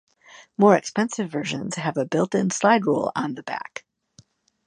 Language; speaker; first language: English; native; English